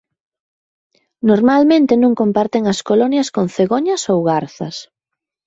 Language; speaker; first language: Galician; native; Galician